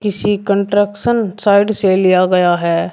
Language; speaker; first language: Hindi; native; Hindi